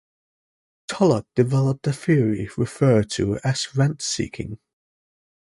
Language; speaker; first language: English; native; English